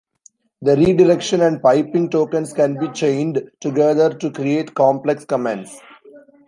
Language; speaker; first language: English; non-native, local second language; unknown